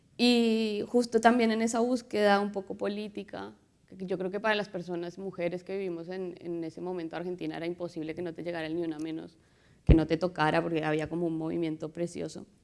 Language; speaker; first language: Spanish; native; Spanish